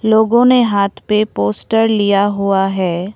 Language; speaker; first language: Hindi; non-native, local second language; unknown